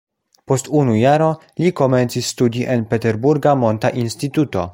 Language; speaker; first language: Esperanto; non-native, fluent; Polish